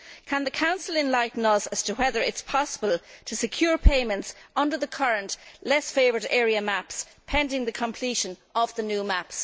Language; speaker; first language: English; native; English